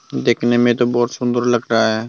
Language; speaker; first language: Hindi; non-native, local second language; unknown